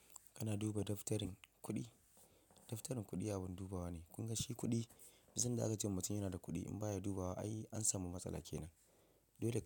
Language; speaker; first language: Hausa; non-native, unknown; Yoruba